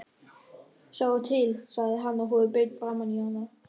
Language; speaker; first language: Icelandic; non-native, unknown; German